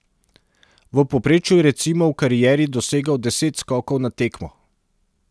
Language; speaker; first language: Slovenian; non-native, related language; Serbian